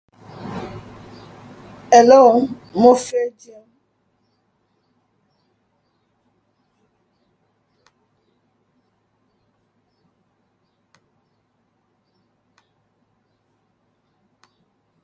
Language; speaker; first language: English; non-native, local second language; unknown